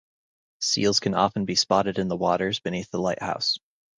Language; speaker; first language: English; native; English